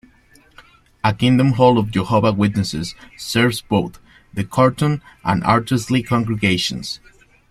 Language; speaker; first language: English; non-native, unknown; Spanish